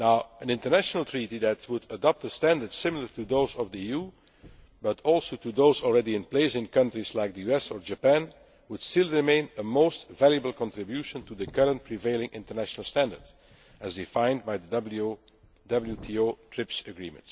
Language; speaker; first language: English; non-native, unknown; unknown